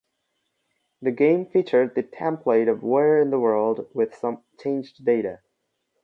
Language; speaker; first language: English; non-native, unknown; Bangla